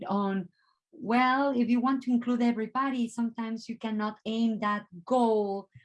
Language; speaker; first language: English; non-native, fluent; Spanish